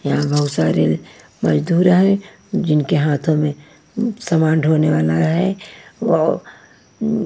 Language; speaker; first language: Hindi; non-native, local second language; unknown